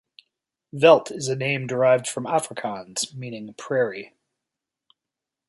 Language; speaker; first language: English; native; English